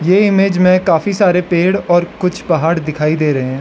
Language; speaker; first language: Hindi; non-native, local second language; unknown